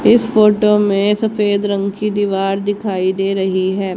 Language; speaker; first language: Hindi; native; Hindi